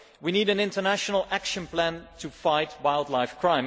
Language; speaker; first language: English; non-native, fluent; Dutch